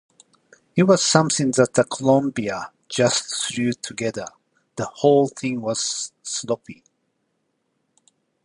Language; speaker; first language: English; non-native, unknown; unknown